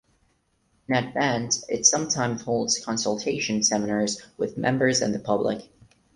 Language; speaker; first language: English; non-native, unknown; Portuguese